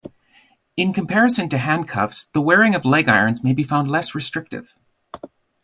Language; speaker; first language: English; native; English